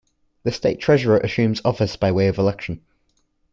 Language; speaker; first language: English; native; English